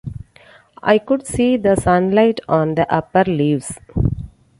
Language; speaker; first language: English; non-native, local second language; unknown